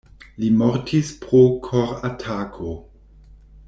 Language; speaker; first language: Esperanto; non-native, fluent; German